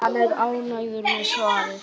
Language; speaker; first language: Icelandic; native; Icelandic